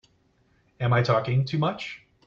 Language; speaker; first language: English; native; English